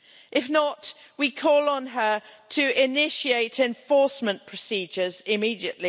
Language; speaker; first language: English; native; English